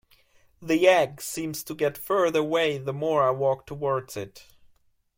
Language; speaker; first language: English; non-native, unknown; German